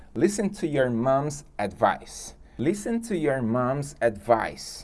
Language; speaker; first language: English; non-native, fluent; Portuguese